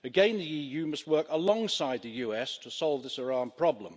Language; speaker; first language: English; native; English